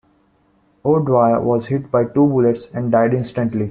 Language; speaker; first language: English; non-native, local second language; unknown